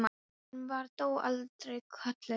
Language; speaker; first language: Icelandic; non-native, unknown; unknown